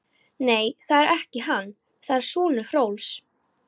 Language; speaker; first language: Icelandic; non-native, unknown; Polish